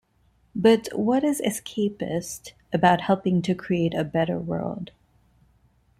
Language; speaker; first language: English; non-native, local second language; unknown